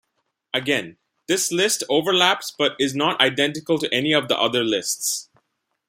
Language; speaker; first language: English; non-native, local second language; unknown